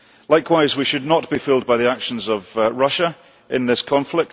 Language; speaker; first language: English; early bilingual, heritage; English